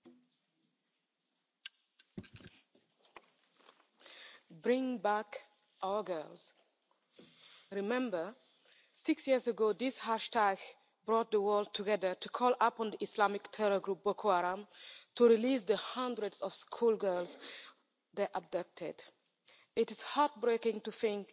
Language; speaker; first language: English; non-native, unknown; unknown